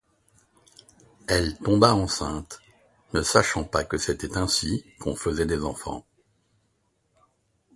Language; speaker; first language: French; native; French